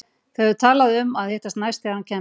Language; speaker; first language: Icelandic; native; Icelandic